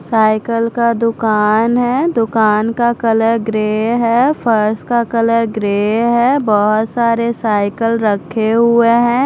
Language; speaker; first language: Hindi; non-native, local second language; Punjabi